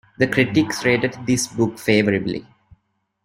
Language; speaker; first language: English; non-native, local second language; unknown